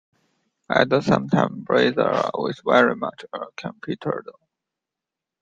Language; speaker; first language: English; non-native, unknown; Chinese